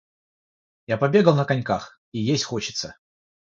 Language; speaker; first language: Russian; non-native, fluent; Georgian